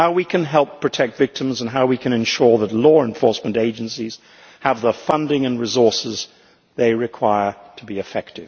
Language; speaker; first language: English; native; English